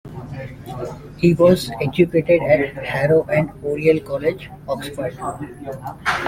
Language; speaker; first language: English; non-native, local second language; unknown